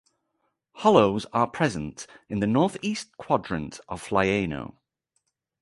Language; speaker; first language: English; native; English